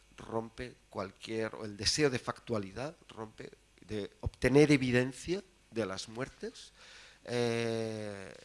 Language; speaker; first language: Spanish; native; Spanish